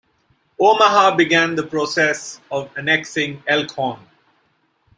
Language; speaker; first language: English; non-native, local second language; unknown